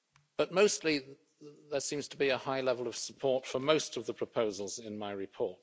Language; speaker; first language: English; native; English